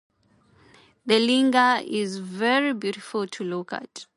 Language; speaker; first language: English; non-native, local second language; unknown